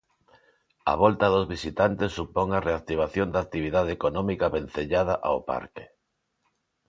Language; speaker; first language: Galician; non-native, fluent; Spanish